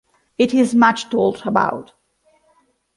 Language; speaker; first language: English; non-native, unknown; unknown